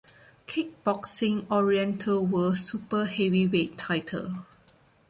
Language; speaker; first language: English; non-native, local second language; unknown